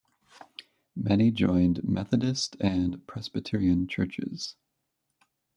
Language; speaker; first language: English; native; English